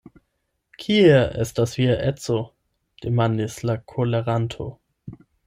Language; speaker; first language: Esperanto; non-native, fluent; German